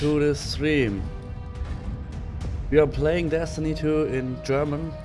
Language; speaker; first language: English; non-native, fluent; German